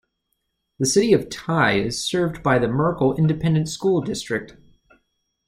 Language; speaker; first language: English; native; English